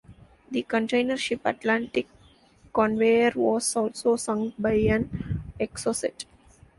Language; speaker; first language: English; non-native, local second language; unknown